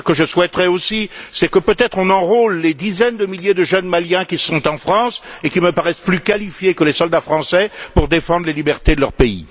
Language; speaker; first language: French; native; French